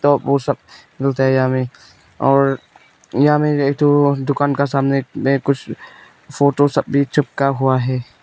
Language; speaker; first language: Hindi; non-native, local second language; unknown